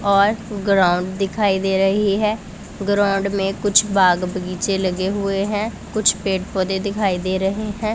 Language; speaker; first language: Hindi; non-native, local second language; Punjabi